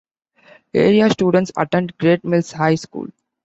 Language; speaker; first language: English; non-native, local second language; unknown